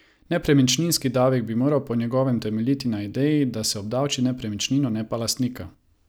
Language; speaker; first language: Slovenian; non-native, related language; Croatian